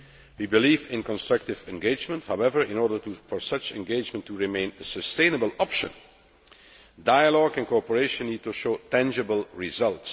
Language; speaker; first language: English; non-native, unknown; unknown